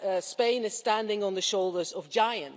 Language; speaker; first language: English; non-native, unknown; Dutch